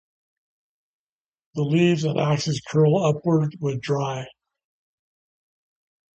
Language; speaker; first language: English; native; English